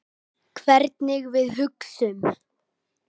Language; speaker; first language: Icelandic; native; Icelandic